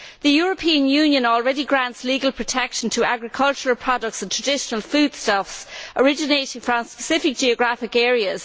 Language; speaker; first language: English; native; English